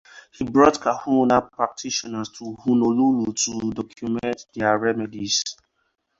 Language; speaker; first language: English; non-native, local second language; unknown